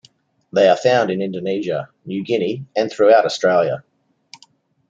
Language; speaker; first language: English; native; English